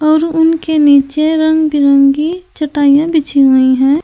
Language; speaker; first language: Hindi; native; Hindi